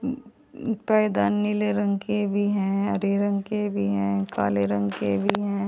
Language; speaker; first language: Hindi; native; Hindi